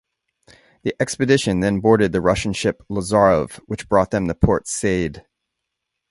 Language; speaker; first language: English; native; English